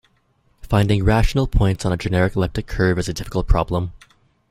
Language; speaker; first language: English; native; English